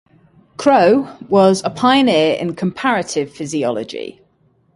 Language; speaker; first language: English; native; English